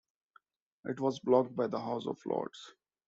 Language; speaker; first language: English; non-native, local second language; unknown